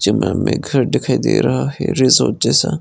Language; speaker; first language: Hindi; non-native, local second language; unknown